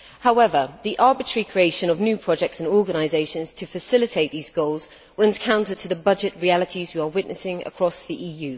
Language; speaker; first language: English; native; English